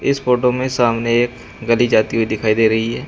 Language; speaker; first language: Hindi; native; Hindi